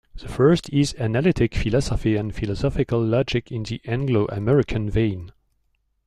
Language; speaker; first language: English; non-native, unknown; French